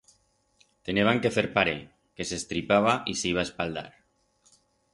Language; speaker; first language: Aragonese; non-native, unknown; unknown